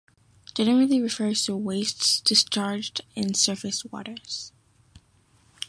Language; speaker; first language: English; native; English